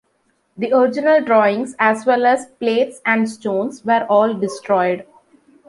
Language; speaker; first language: English; non-native, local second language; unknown